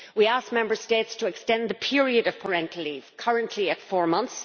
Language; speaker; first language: English; native; English